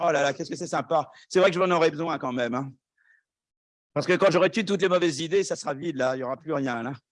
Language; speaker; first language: French; native; French